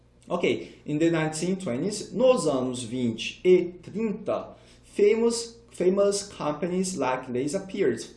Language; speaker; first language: English; non-native, fluent; Portuguese